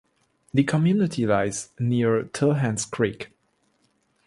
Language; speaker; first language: English; non-native, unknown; German